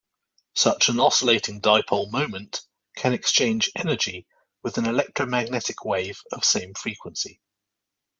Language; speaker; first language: English; native; English